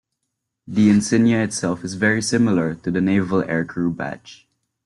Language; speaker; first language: English; non-native, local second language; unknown